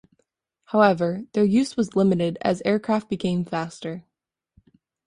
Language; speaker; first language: English; native; English